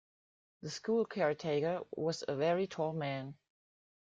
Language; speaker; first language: English; non-native, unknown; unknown